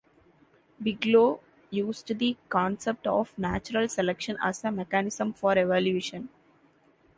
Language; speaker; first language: English; non-native, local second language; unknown